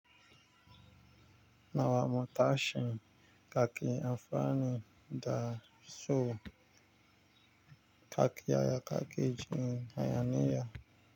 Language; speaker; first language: Hausa; native; Hausa